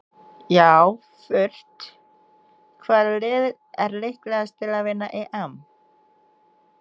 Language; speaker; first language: Icelandic; non-native, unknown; Indonesian